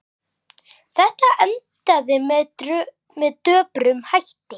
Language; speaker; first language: Icelandic; native; Icelandic